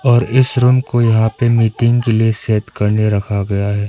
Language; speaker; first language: Hindi; non-native, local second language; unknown